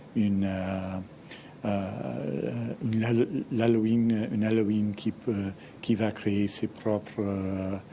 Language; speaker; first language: French; non-native, fluent; English